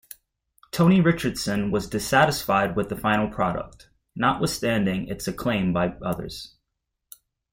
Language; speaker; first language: English; native; English